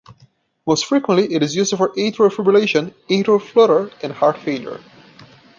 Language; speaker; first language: English; non-native, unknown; Portuguese